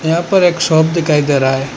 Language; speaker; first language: Hindi; non-native, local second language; Bangla